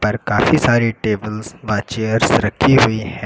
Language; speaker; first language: Hindi; native; Hindi